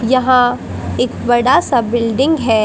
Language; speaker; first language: Hindi; native; Hindi